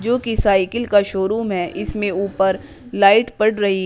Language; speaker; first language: Hindi; native; Hindi